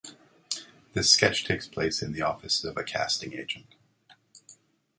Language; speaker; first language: English; native; English